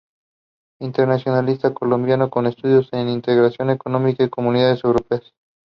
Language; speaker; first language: English; non-native, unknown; Spanish